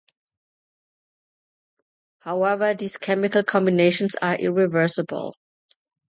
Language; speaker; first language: English; non-native, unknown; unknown